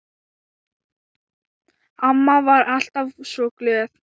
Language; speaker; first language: Icelandic; non-native, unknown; Thai